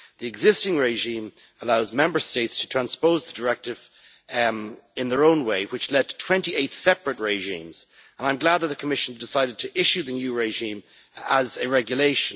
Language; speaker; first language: English; native; English